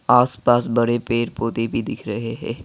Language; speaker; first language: Hindi; non-native, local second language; Assamese